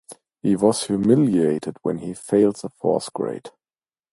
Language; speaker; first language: English; non-native, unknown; German